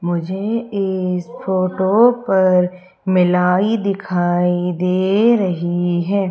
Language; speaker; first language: Hindi; native; Hindi